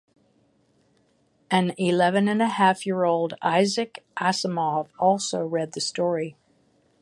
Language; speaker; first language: English; native; English